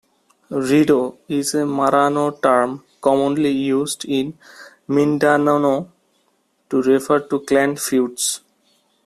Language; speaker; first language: English; non-native, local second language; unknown